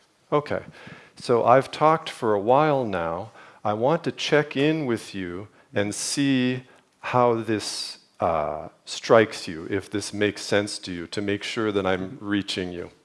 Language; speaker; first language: English; native; English